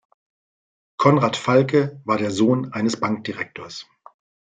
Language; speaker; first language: German; native; German